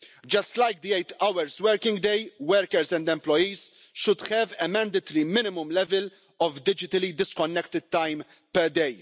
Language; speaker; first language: English; non-native, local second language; Maltese